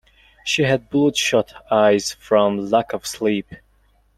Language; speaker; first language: English; non-native, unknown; Mongolian